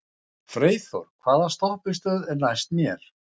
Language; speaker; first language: Icelandic; non-native, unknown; Russian